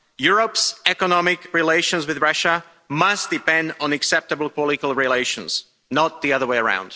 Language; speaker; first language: English; non-native, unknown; Slovak